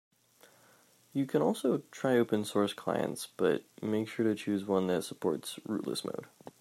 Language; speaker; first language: English; native; English